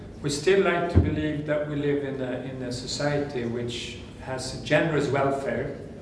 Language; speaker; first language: English; non-native, fluent; Swedish